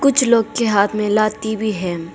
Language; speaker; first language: Hindi; non-native, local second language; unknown